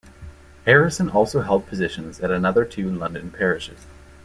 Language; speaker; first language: English; native; English